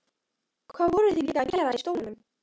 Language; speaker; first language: Icelandic; non-native, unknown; Polish